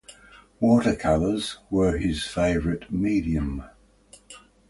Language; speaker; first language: English; native; English